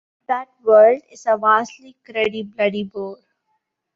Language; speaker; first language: English; non-native, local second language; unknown